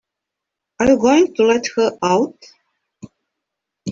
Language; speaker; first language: English; native; English